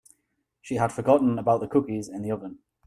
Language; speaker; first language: English; native; English